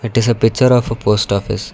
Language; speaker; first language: English; non-native, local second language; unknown